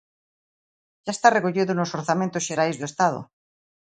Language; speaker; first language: Galician; native; Galician